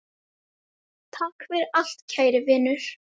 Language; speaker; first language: Icelandic; native; Icelandic